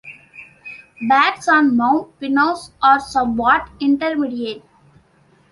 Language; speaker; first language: English; non-native, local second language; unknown